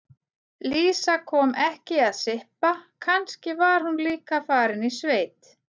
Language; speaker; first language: Icelandic; native; Icelandic